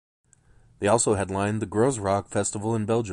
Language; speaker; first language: English; native; English